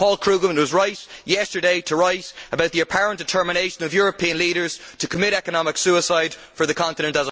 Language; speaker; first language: English; native; English